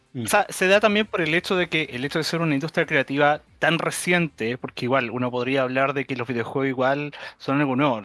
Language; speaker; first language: Spanish; native; Spanish